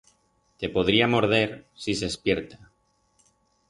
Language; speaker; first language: Aragonese; non-native, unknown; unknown